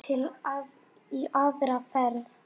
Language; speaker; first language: Icelandic; non-native, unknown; Polish